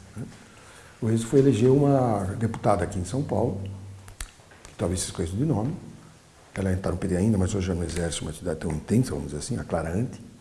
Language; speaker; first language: Portuguese; early bilingual, other home language; Polish